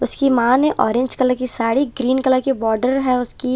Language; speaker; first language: Hindi; non-native, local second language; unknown